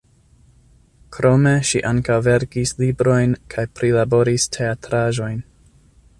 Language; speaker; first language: Esperanto; non-native, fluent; English